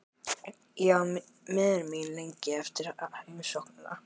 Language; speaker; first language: Icelandic; native; Icelandic